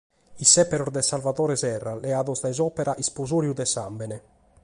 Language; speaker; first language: Sardinian; native; Sardinian